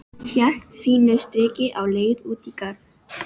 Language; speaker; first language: Icelandic; non-native, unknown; Filipino